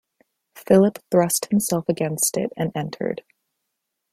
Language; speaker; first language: English; native; English